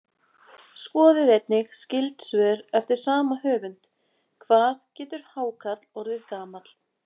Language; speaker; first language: Icelandic; native; Icelandic